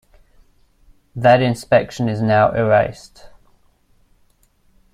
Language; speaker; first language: English; native; English